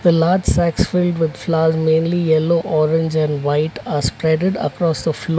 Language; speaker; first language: English; non-native, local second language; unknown